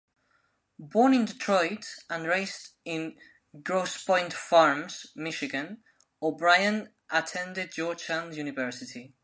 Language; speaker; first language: English; non-native, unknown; Spanish